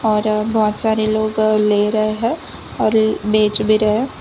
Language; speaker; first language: Hindi; non-native, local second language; Gujarati